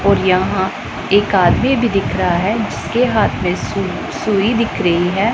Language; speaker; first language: Hindi; non-native, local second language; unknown